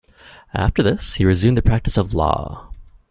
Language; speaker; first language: English; native; English